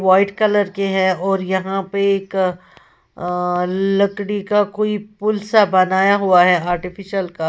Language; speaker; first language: Hindi; native; Hindi